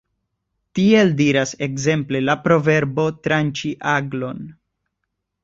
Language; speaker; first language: Esperanto; non-native, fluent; Spanish